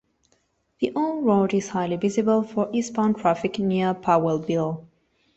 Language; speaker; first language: English; non-native, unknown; Spanish